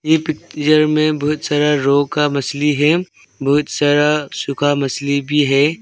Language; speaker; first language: Hindi; non-native, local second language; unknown